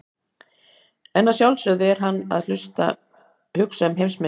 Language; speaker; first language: Icelandic; native; Icelandic